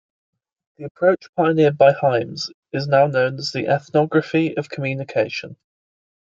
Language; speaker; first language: English; native; English